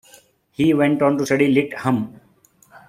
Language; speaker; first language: English; non-native, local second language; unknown